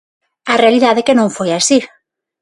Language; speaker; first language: Galician; non-native, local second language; Spanish